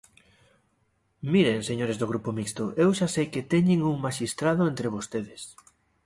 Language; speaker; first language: Galician; native; Galician